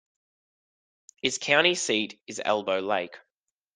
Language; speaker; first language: English; native; English